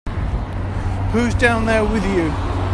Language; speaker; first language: English; native; English